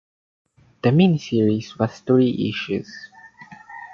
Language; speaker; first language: English; non-native, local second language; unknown